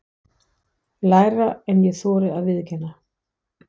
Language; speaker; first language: Icelandic; non-native, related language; Danish